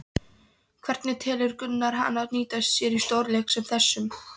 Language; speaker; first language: Icelandic; non-native, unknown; Polish